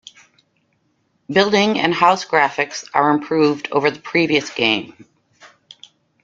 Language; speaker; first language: English; native; English